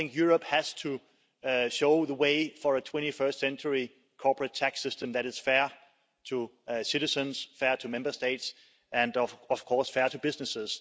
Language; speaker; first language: English; non-native, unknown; Danish